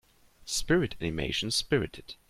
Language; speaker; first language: English; non-native, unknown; German